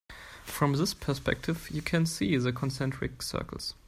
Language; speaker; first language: English; non-native, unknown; German